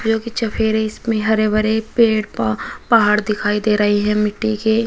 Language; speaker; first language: Hindi; native; Hindi